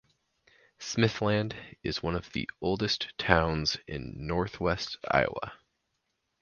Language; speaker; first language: English; native; English